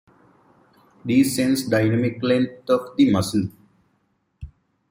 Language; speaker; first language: English; native; English